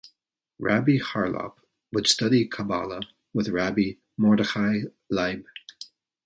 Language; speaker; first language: English; native; English